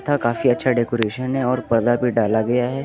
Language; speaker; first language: Hindi; native; Hindi